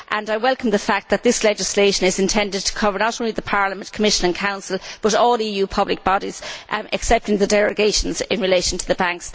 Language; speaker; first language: English; native; English